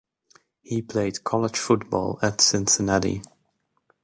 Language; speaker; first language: English; native; English